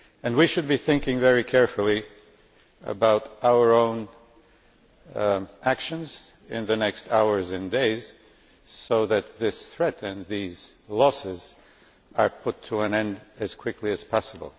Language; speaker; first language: English; non-native, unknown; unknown